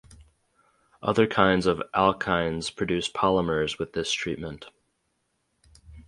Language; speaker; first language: English; native; English